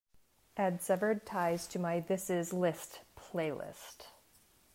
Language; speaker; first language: English; native; English